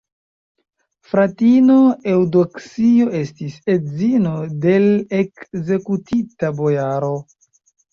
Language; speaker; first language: Esperanto; non-native, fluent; Chinese